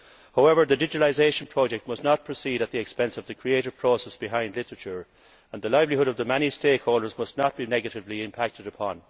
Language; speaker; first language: English; native; English